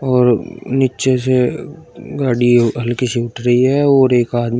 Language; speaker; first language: Hindi; native; Hindi